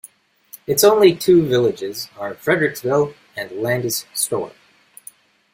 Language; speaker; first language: English; native; English